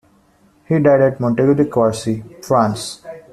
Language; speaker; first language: English; non-native, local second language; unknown